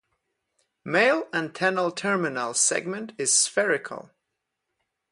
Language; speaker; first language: English; non-native, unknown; Polish